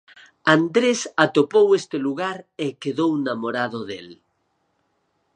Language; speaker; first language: Galician; native; Galician